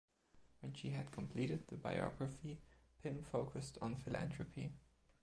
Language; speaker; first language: English; non-native, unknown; German